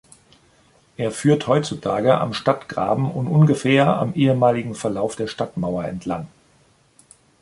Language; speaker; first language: German; native; German